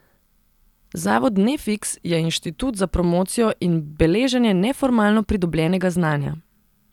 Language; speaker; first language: Slovenian; non-native, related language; Serbian